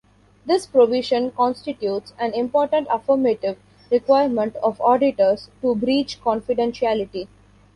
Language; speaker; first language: English; non-native, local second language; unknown